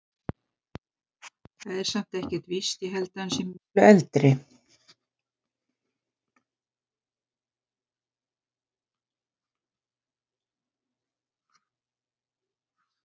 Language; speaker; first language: Icelandic; native; Icelandic